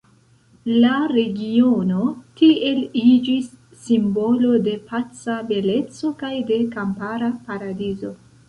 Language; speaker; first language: Esperanto; non-native, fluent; Central Kurdish